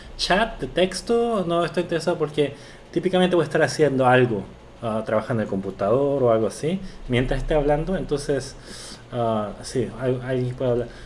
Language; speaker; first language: Spanish; early bilingual, other home language; Korean